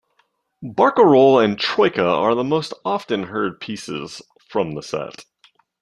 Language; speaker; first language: English; native; English